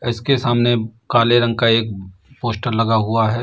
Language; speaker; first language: Hindi; native; Hindi